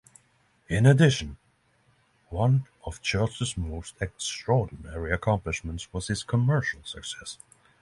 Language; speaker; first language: English; non-native, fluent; Norwegian